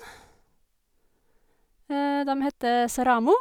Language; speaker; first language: Norwegian; native; Norwegian